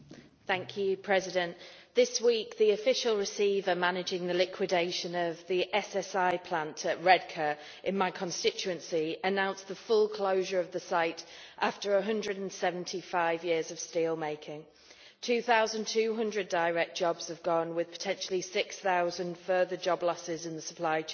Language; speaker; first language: English; native; English